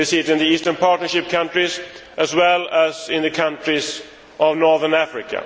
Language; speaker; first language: English; non-native, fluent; Swedish